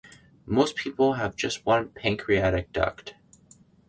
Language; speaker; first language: English; native; English